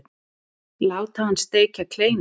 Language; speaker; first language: Icelandic; native; Icelandic